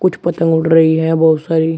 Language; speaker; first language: Hindi; native; Hindi